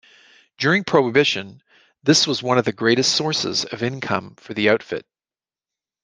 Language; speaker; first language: English; native; English